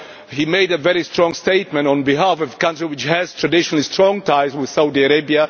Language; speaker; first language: English; non-native, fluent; Czech